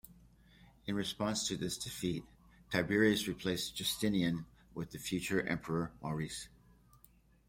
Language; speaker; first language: English; native; English